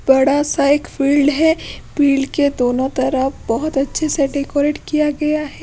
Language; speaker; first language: Hindi; non-native, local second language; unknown